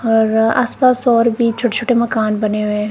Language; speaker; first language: Hindi; non-native, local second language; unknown